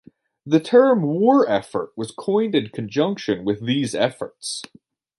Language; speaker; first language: English; native; English